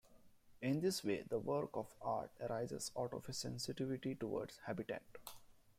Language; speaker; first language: English; non-native, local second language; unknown